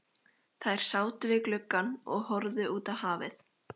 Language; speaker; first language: Icelandic; native; Icelandic